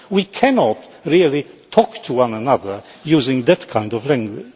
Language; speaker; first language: English; non-native, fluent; Polish